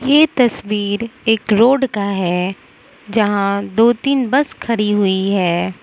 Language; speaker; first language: Hindi; non-native, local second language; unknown